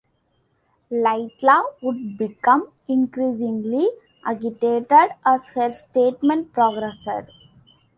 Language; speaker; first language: English; non-native, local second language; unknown